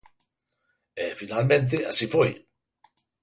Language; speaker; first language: Galician; native; Galician